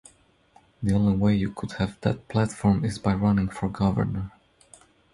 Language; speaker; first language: English; non-native, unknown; Croatian